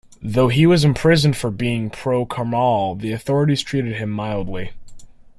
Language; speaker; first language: English; native; English